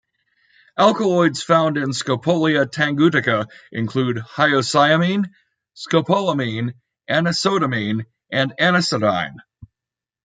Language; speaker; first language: English; native; English